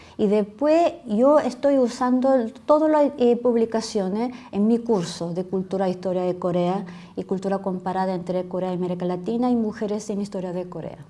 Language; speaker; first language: Spanish; non-native, fluent; Korean